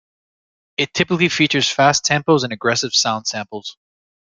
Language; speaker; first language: English; native; English